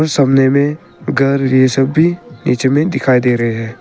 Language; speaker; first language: Hindi; early bilingual, other home language; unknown